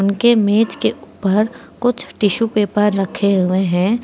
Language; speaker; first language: Hindi; native; Hindi